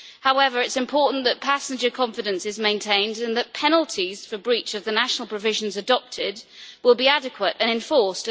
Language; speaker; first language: English; native; English